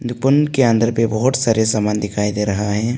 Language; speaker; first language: Hindi; non-native, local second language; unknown